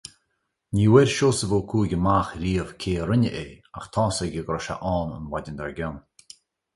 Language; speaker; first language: Irish; native; Irish